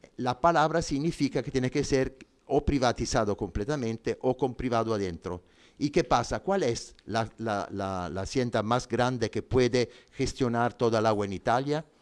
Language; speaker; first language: Spanish; non-native, fluent; Italian